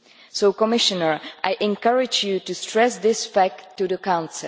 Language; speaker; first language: English; non-native, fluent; Czech